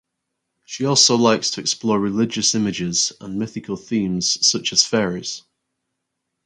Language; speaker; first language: English; native; English